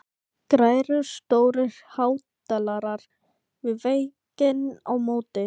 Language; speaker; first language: Icelandic; non-native, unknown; Filipino